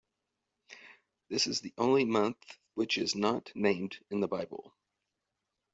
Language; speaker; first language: English; native; English